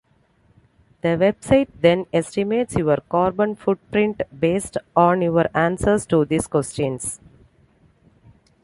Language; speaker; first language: English; non-native, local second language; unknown